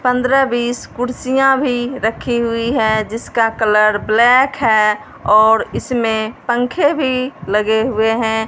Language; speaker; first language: Hindi; non-native, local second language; Punjabi